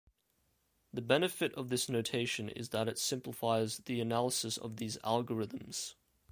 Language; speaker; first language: English; native; English